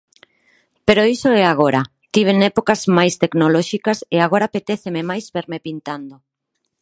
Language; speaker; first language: Galician; non-native, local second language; Spanish